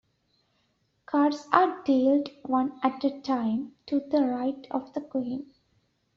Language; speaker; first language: English; native; English